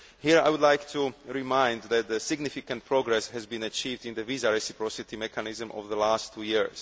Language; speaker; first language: English; non-native, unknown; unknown